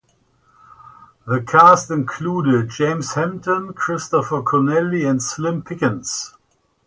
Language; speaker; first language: English; native; English